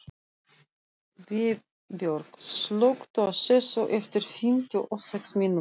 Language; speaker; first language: Icelandic; non-native, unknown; Russian